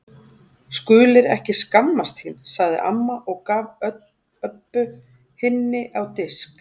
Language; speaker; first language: Icelandic; native; Icelandic